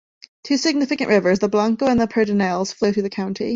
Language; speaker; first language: English; native; English